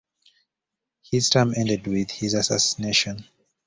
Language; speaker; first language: English; native; English